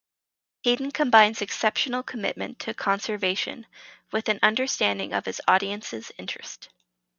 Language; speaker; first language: English; native; English